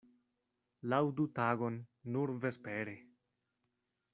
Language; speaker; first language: Esperanto; non-native, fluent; Spanish